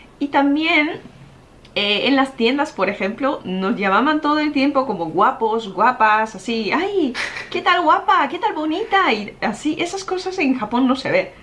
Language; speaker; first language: Spanish; non-native, fluent; Japanese